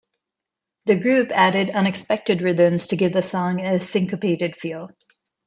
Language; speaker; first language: English; non-native, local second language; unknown